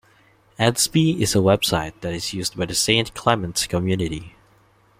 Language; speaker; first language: English; non-native, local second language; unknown